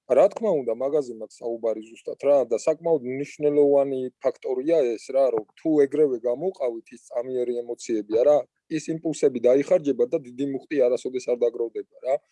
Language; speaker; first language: Georgian; native; Georgian